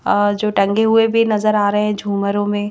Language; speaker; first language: Hindi; native; Hindi